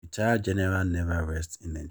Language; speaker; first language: English; non-native, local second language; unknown